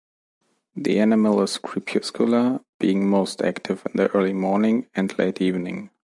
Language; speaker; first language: English; non-native, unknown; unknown